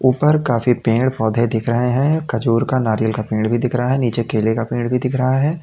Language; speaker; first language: Hindi; native; Hindi